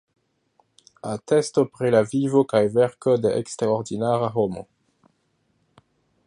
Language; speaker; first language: Esperanto; non-native, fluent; French